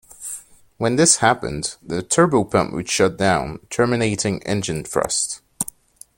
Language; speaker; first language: English; non-native, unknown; French